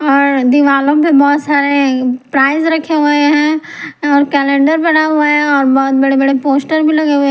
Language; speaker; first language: Hindi; non-native, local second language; Punjabi